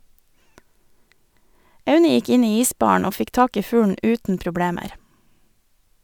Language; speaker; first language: Norwegian; native; Norwegian